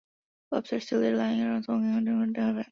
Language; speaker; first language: English; non-native, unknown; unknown